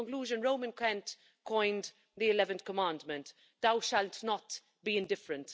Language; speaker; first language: English; non-native, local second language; Maltese